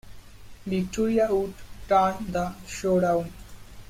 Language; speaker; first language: English; non-native, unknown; Bangla